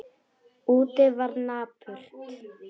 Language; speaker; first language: Icelandic; non-native, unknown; Polish